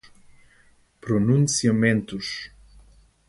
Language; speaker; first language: Portuguese; non-native, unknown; English